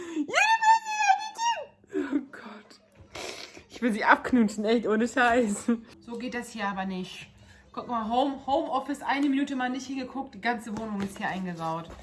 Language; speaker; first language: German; early bilingual, other home language; Turkish